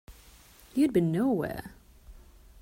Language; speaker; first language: English; non-native, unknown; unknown